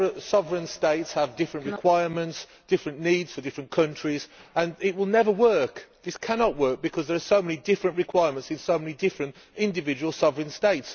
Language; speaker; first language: English; native; English